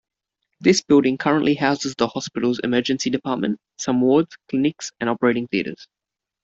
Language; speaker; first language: English; native; English